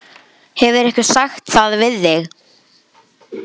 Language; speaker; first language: Icelandic; native; Icelandic